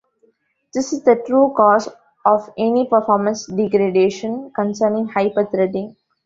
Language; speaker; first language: English; non-native, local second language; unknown